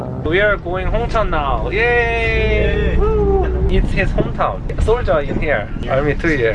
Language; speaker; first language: English; non-native, fluent; Korean